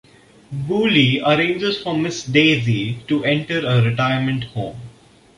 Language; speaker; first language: English; non-native, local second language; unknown